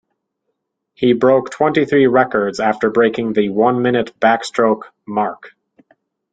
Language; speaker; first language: English; native; English